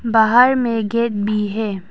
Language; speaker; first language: Hindi; non-native, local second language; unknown